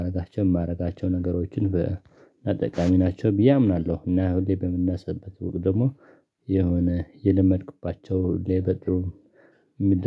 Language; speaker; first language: Amharic; non-native, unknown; Tigrinya